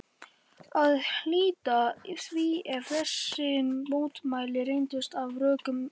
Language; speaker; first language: Icelandic; non-native, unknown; Polish